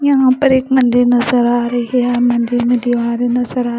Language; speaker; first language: Hindi; non-native, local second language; Punjabi